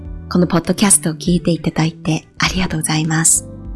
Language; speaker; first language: Japanese; native; Japanese